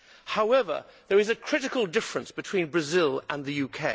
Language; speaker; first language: English; native; English